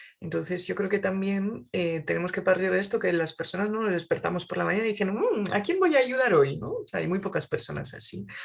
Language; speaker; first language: Spanish; non-native, fluent; French